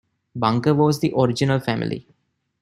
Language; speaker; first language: English; non-native, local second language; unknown